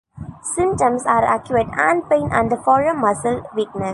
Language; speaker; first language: English; non-native, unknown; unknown